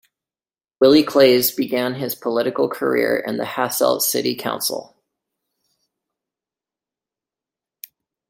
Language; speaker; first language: English; native; English